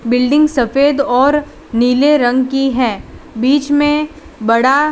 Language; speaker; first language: Hindi; non-native, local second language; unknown